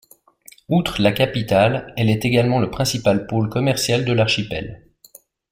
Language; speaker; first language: French; native; French